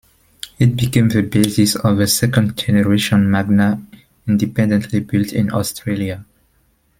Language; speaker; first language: English; non-native, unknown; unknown